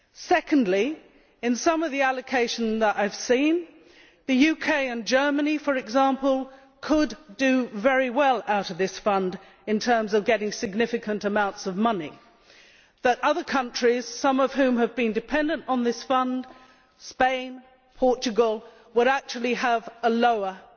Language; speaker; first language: English; native; English